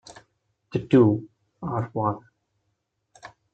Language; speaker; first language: English; non-native, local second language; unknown